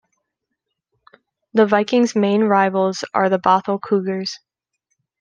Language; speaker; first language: English; native; English